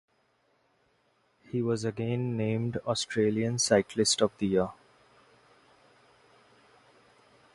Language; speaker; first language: English; non-native, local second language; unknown